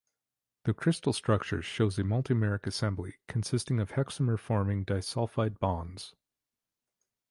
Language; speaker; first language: English; native; English